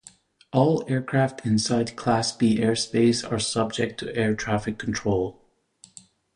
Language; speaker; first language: English; native; English